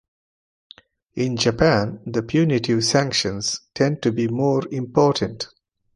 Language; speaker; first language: English; non-native, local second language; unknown